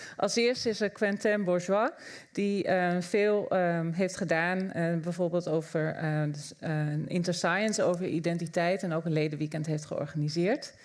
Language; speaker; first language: Dutch; native; Dutch